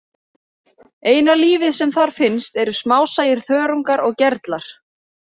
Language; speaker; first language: Icelandic; native; Icelandic